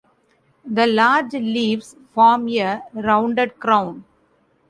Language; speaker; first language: English; non-native, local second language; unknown